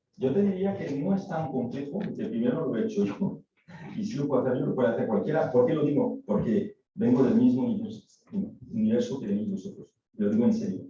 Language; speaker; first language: Spanish; non-native, fluent; French